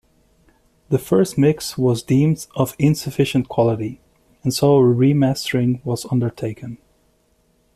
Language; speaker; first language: English; native; English